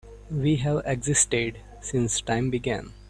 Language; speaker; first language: English; non-native, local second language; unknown